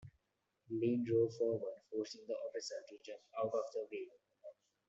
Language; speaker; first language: English; non-native, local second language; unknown